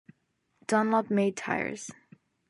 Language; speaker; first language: English; native; English